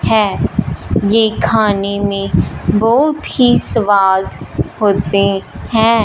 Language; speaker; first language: Hindi; non-native, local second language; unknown